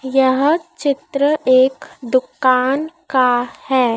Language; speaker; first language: Hindi; native; Hindi